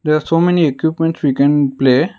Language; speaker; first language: English; non-native, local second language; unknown